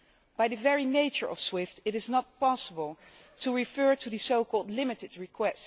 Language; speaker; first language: English; non-native, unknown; Dutch